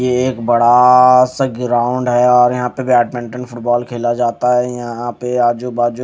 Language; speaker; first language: Hindi; native; Hindi